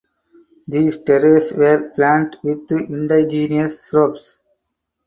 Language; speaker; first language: English; non-native, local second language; Tamil